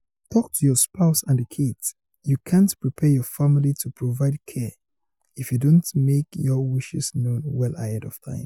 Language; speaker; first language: English; non-native, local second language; Yoruba